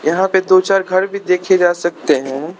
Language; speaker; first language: Hindi; non-native, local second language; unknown